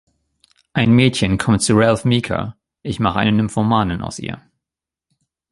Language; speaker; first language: German; native; German